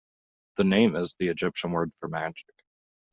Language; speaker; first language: English; native; English